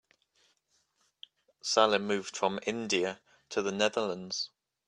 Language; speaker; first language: English; native; English